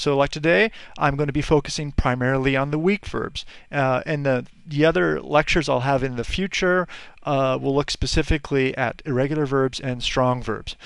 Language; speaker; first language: English; native; English